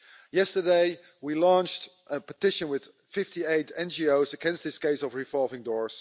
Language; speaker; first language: English; non-native, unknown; Dutch